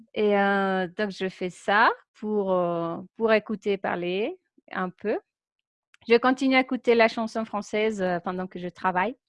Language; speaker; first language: French; non-native, fluent; Spanish